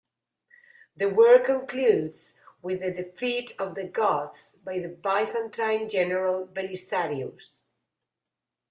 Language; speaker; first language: English; non-native, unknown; Spanish